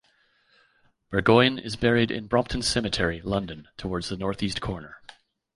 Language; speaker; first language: English; native; English